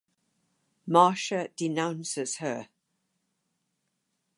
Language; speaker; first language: English; native; English